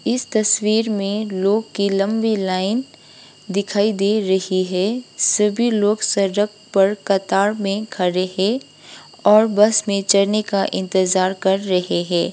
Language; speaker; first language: Hindi; non-native, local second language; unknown